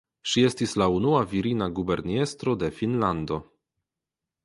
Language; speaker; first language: Esperanto; non-native, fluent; Polish